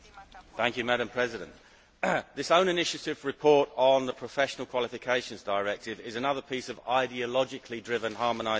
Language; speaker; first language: English; native; English